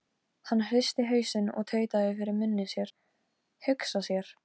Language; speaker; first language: Icelandic; non-native, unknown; Polish